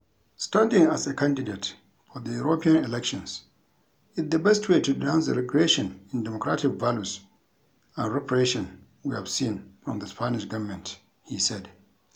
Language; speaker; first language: English; non-native, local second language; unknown